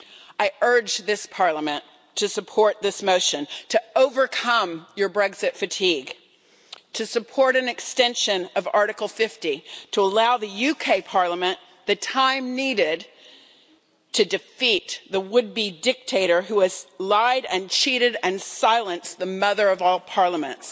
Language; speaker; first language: English; native; English